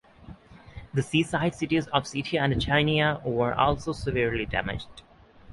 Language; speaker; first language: English; native; English